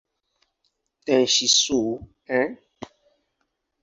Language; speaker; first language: English; non-native, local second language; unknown